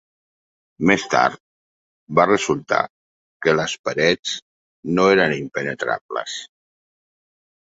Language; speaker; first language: Catalan; non-native, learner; Spanish